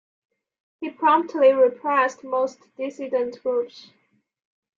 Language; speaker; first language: English; non-native, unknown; Chinese